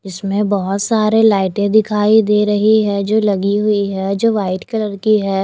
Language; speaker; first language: Hindi; native; Hindi